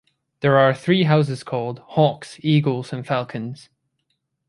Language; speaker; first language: English; native; English